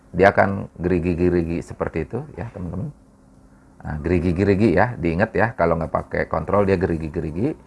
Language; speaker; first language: Indonesian; non-native, local second language; Sundanese